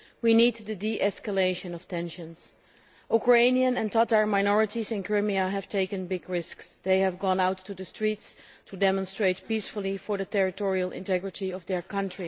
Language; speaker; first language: English; non-native, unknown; Dutch